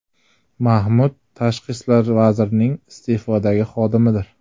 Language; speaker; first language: Uzbek; native; Uzbek